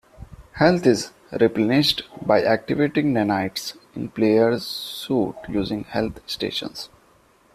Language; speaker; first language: English; non-native, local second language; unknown